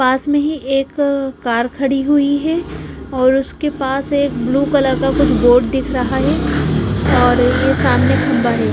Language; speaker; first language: Hindi; non-native, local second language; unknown